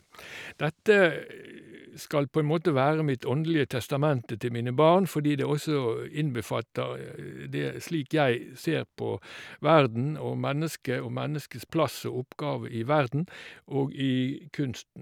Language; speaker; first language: Norwegian; native; Norwegian